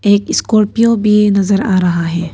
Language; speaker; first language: Hindi; non-native, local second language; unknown